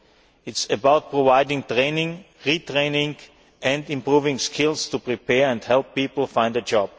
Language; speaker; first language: English; non-native, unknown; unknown